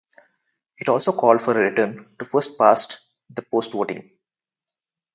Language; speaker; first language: English; non-native, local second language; Telugu